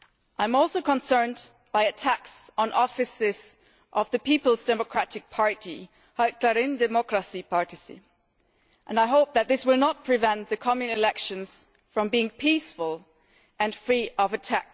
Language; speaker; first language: English; non-native, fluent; German